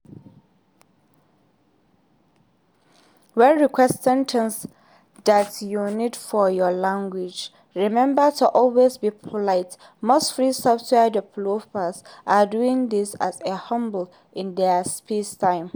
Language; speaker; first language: English; non-native, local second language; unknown